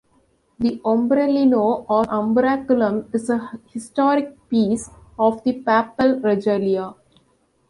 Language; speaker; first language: English; non-native, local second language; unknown